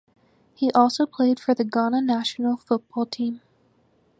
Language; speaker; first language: English; native; English